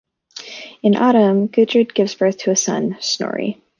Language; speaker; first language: English; native; English